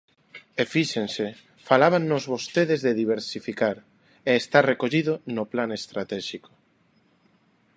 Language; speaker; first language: Galician; non-native, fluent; Spanish